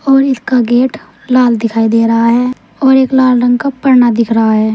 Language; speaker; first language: Hindi; native; Hindi